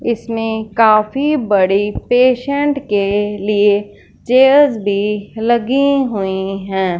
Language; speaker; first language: Hindi; non-native, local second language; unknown